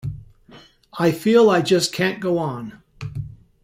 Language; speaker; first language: English; native; English